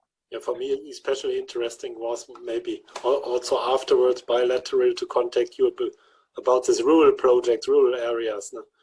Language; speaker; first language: English; non-native, learner; German